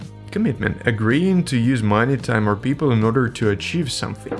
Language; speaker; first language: English; non-native, fluent; Russian